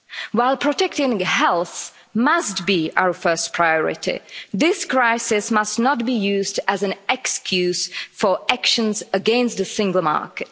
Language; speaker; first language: English; non-native, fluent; Czech